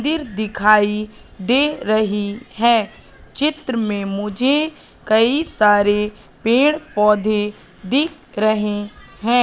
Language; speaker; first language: Hindi; native; Hindi